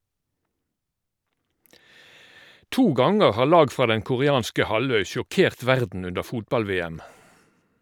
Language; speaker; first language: Norwegian; native; Norwegian